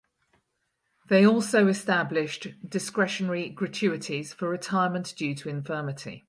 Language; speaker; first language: English; native; English